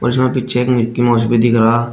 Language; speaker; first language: Hindi; native; Hindi